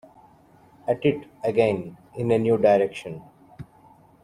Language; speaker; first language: English; non-native, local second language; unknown